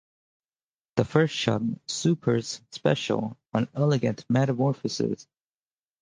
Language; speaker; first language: English; native; English